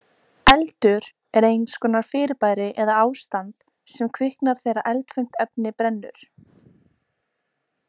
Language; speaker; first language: Icelandic; native; Icelandic